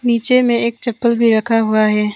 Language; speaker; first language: Hindi; non-native, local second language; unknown